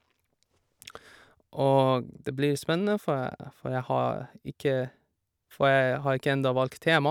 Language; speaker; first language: Norwegian; non-native, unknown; Persian